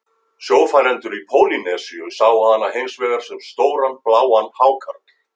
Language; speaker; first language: Icelandic; native; Icelandic